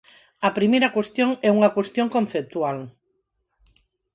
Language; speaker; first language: Galician; non-native, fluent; Spanish